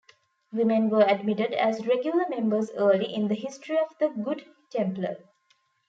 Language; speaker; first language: English; non-native, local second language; Tamil